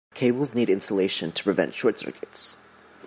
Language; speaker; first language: English; native; English